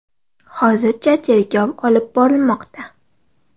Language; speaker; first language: Uzbek; non-native, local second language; Kara-Kalpak